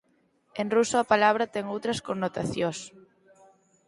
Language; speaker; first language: Galician; native; Galician